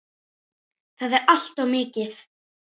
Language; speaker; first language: Icelandic; native; Icelandic